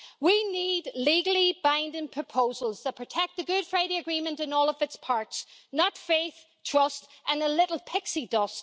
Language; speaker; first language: English; native; English